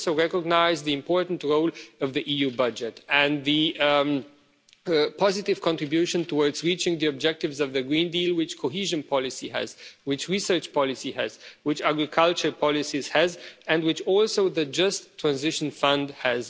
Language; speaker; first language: English; non-native, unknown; Romanian